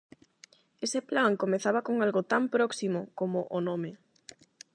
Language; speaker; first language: Galician; non-native, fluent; Spanish